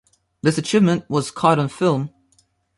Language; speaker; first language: English; non-native, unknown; Russian